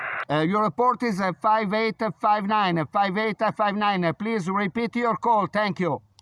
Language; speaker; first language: English; non-native, fluent; Italian